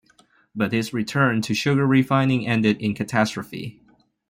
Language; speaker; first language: English; non-native, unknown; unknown